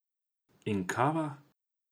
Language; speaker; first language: Slovenian; non-native, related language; Croatian